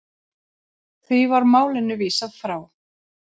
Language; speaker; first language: Icelandic; native; Icelandic